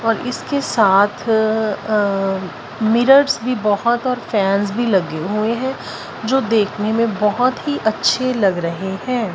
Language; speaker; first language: Hindi; non-native, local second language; Punjabi